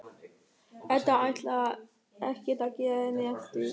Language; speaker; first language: Icelandic; non-native, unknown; German